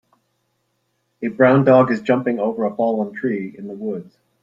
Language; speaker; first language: English; native; English